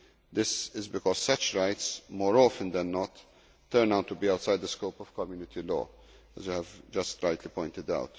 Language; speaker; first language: English; non-native, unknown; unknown